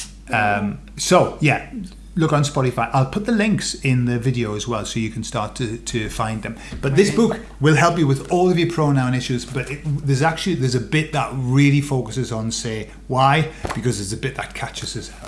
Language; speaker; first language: English; native; English